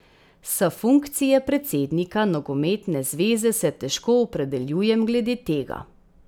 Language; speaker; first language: Slovenian; native; Slovenian